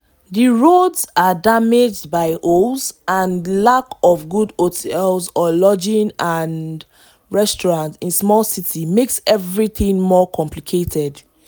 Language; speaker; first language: English; non-native, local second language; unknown